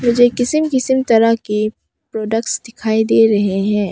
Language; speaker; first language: Hindi; non-native, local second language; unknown